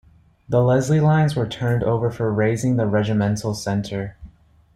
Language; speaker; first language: English; native; English